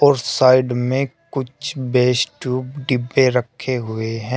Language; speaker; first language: Hindi; native; Hindi